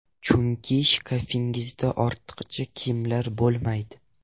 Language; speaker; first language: Uzbek; non-native, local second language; Russian